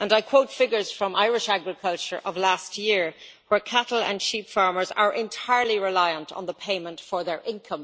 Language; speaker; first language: English; native; English